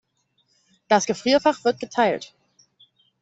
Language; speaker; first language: German; native; German